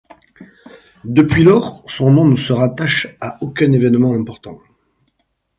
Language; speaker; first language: French; native; French